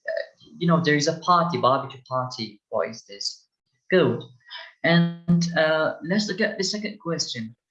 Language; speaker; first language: English; non-native, fluent; Turkish